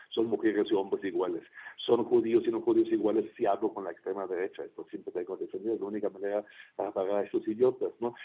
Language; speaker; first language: Spanish; non-native, fluent; German